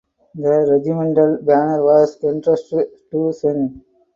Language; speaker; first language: English; non-native, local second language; Tamil